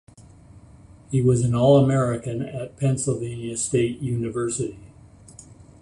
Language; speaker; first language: English; native; English